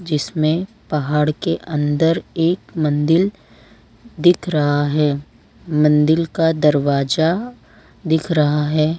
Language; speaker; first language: Hindi; non-native, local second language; Gujarati